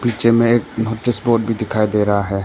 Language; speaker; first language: Hindi; early bilingual, other home language; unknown